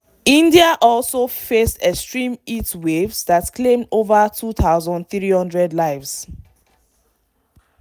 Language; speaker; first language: English; non-native, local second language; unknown